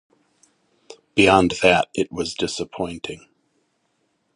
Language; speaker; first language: English; native; English